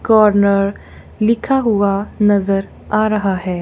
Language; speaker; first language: Hindi; non-native, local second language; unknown